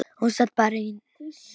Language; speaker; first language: Icelandic; non-native, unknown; Polish